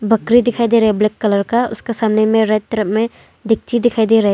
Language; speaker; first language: Hindi; non-native, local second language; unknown